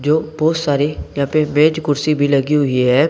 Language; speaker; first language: Hindi; native; Hindi